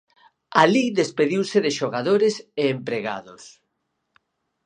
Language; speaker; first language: Galician; native; Galician